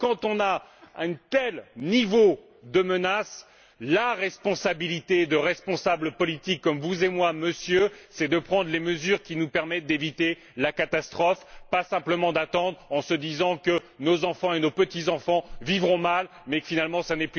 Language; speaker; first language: French; native; French